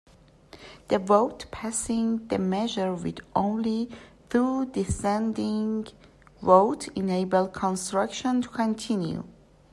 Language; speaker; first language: English; non-native, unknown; Persian